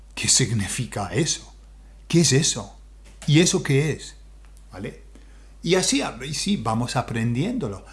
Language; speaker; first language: Spanish; non-native, fluent; English